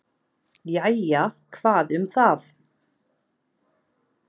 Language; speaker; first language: Icelandic; native; Icelandic